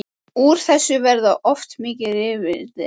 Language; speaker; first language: Icelandic; native; Icelandic